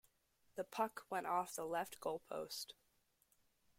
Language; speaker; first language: English; native; English